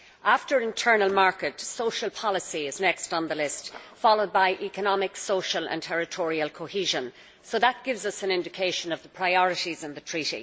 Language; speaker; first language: English; native; English